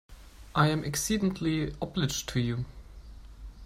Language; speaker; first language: English; non-native, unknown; German